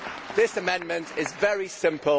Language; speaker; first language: English; native; English